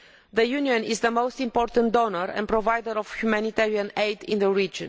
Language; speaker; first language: English; non-native, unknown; Romanian